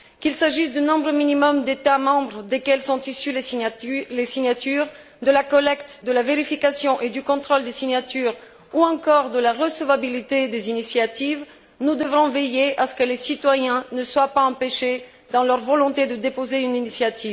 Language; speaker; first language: French; non-native, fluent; Bulgarian